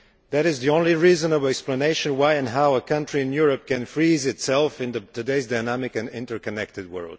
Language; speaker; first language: English; non-native, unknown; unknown